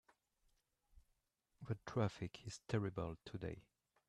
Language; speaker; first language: English; non-native, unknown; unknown